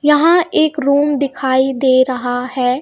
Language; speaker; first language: Hindi; native; Hindi